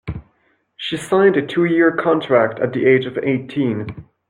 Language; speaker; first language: English; non-native, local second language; French